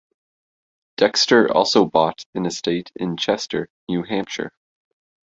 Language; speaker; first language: English; native; English